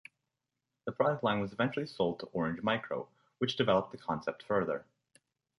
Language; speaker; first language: English; native; English